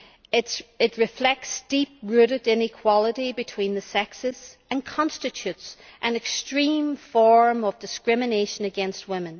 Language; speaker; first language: English; native; English